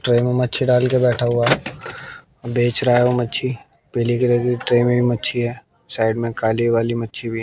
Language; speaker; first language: Hindi; native; Hindi